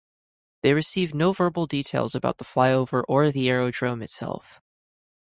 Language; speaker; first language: English; native; English